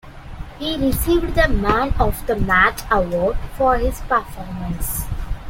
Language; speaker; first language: English; non-native, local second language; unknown